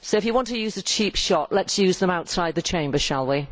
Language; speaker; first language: English; native; English